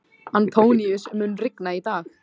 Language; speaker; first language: Icelandic; native; Icelandic